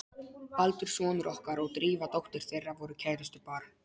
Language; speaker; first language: Icelandic; non-native, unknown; Polish